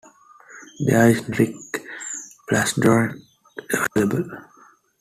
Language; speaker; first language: English; non-native, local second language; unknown